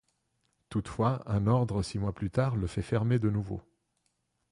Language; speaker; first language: French; non-native, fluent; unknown